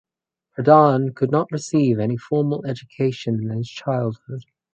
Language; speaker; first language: English; native; English